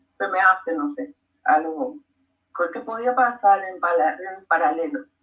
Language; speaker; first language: Spanish; native; Spanish